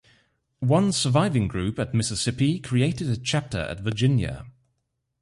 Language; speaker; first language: English; non-native, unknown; German